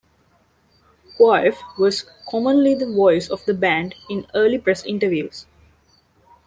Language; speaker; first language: English; non-native, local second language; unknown